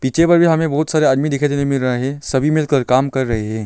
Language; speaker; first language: Hindi; non-native, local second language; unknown